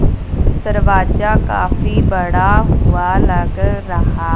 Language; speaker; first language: Hindi; non-native, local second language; Punjabi